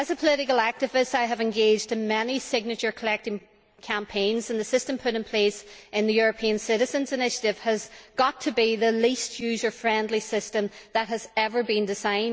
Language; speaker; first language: English; native; English